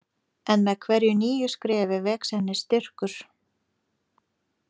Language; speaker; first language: Icelandic; non-native, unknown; Lithuanian